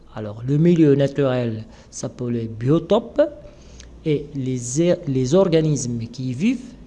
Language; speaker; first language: French; non-native, local second language; Arabic